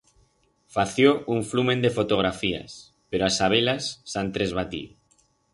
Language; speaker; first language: Aragonese; non-native, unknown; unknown